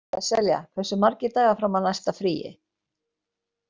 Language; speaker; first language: Icelandic; native; Icelandic